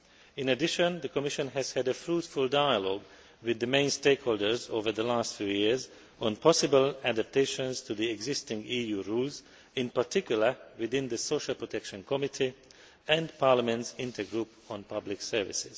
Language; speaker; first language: English; non-native, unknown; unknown